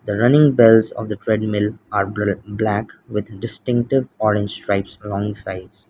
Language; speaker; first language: English; non-native, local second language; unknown